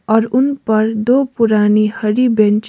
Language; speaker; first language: Hindi; non-native, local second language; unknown